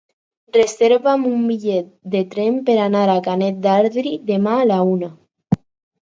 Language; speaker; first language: Catalan; non-native, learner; Spanish